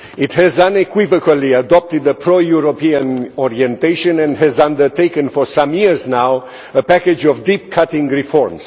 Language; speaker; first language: English; non-native, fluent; Romanian